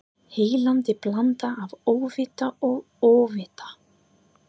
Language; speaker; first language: Icelandic; non-native, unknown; English